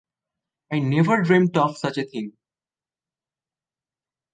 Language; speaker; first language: English; non-native, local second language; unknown